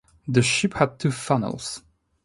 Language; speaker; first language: English; non-native, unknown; Polish